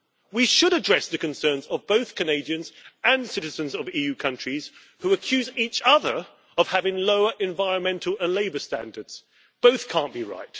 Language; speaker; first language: English; native; English